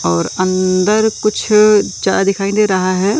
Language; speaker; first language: Hindi; native; Hindi